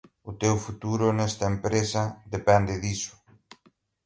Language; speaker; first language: Galician; native; Galician